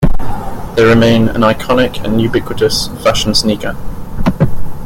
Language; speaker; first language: English; native; English